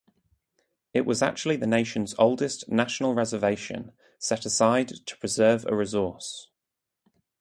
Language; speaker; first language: English; native; English